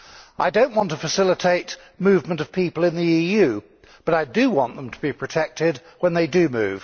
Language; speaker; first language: English; native; English